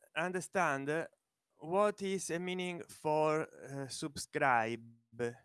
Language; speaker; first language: English; non-native, learner; Italian